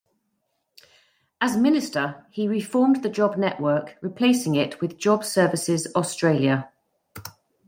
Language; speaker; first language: English; native; English